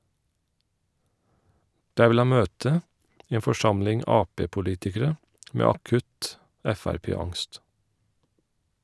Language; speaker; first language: Norwegian; non-native, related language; Faroese